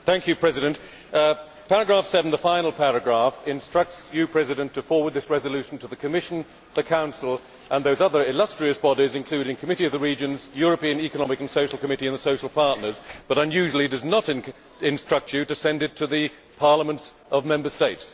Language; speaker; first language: English; native; English